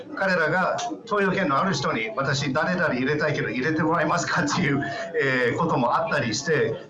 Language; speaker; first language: Japanese; native; Japanese